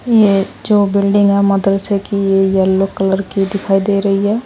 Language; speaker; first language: Hindi; native; Hindi